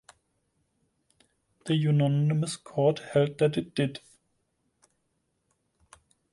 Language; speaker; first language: English; non-native, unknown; German